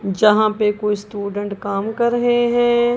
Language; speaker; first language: Hindi; non-native, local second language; Punjabi